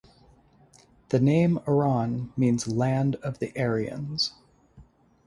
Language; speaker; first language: English; native; English